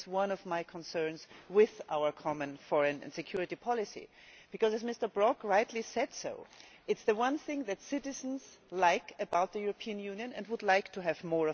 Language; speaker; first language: English; non-native, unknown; German